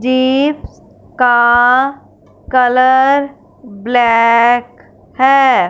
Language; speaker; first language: Hindi; non-native, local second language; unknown